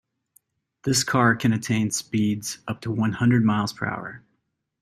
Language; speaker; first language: English; native; English